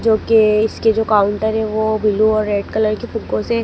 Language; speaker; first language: Hindi; native; Hindi